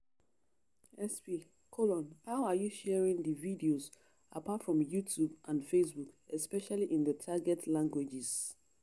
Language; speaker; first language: English; non-native, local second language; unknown